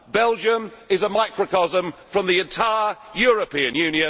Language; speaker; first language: English; native; English